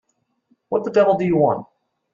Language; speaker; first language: English; native; English